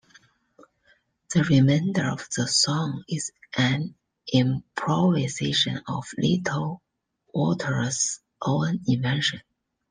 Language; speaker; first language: English; non-native, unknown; Chinese